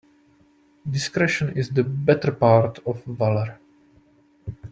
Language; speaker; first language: English; non-native, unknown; Czech